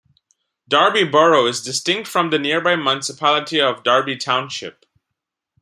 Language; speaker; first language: English; non-native, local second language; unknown